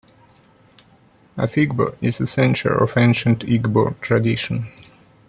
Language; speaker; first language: English; non-native, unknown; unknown